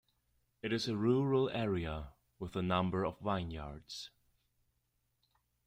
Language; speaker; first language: English; non-native, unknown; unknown